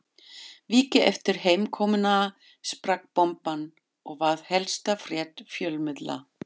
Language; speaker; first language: Icelandic; non-native, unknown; German